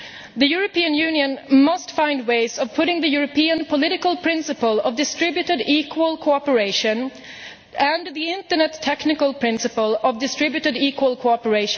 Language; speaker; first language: English; non-native, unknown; Swedish